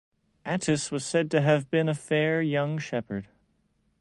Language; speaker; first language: English; native; English